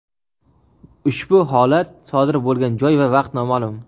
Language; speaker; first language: Uzbek; native; Uzbek